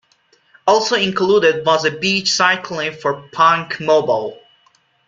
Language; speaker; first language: English; non-native, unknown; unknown